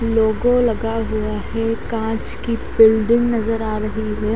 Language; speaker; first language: Hindi; native; Hindi